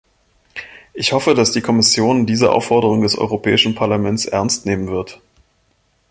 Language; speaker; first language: German; native; German